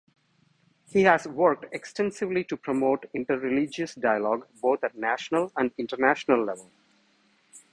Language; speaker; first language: English; non-native, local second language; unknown